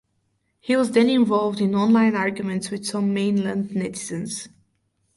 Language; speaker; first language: English; non-native, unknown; Bulgarian